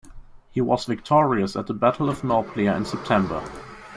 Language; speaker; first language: English; non-native, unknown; German